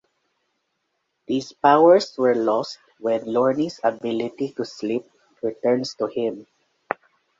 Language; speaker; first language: English; native; English